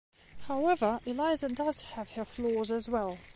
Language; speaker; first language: English; non-native, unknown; Belarusian